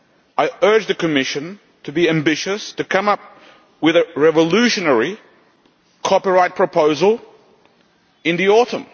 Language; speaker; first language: English; non-native, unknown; Lithuanian